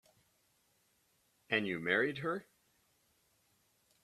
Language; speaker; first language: English; native; English